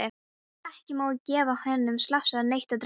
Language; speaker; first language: Icelandic; non-native, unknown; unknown